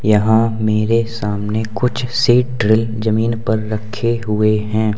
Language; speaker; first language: Hindi; native; Hindi